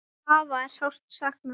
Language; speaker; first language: Icelandic; native; Icelandic